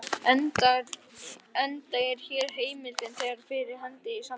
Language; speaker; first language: Icelandic; native; Icelandic